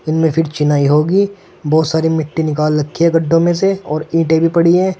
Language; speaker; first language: Hindi; native; Hindi